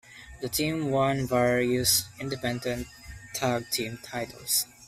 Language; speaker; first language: English; non-native, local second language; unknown